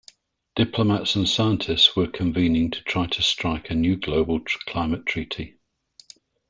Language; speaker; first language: English; native; English